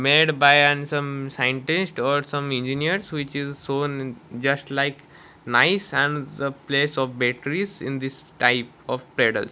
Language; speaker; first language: English; non-native, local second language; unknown